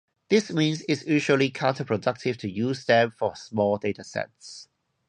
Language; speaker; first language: English; non-native, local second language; Cantonese